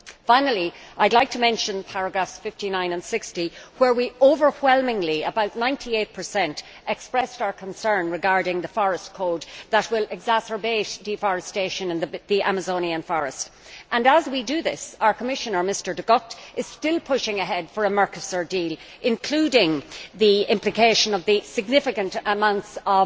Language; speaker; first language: English; native; English